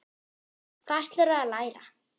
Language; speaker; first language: Icelandic; non-native, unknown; German